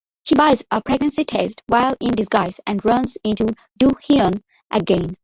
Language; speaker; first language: English; non-native, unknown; Bangla